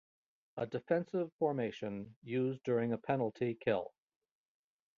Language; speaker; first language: English; native; English